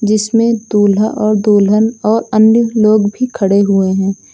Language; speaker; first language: Hindi; native; Hindi